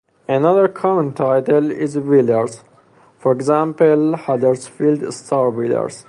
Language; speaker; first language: English; non-native, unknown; Persian